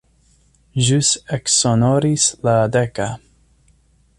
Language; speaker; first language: Esperanto; non-native, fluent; English